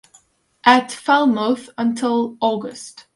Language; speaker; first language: English; non-native, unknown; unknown